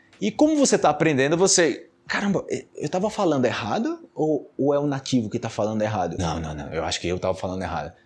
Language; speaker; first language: Portuguese; non-native, fluent; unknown